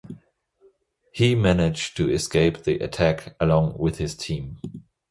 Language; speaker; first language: English; non-native, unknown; German